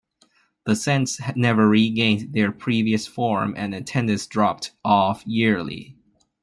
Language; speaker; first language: English; non-native, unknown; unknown